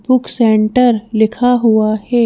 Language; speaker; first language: Hindi; native; Hindi